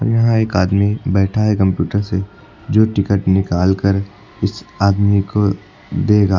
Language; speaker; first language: Hindi; native; Hindi